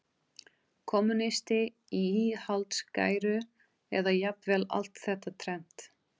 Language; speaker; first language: Icelandic; non-native, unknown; Portuguese